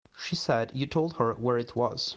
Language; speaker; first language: English; non-native, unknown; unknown